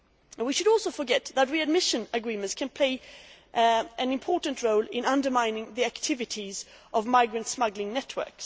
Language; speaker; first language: English; non-native, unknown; Swedish